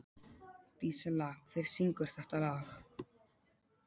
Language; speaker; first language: Icelandic; non-native, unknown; Polish